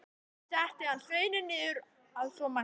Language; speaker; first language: Icelandic; native; Icelandic